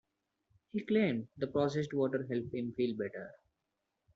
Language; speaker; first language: English; non-native, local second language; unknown